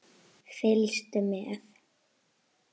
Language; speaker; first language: Icelandic; native; Icelandic